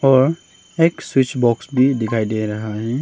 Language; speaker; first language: Hindi; non-native, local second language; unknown